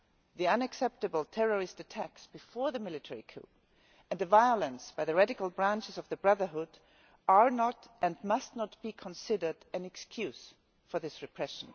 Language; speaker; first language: English; non-native, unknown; German